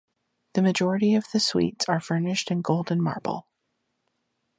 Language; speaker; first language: English; native; English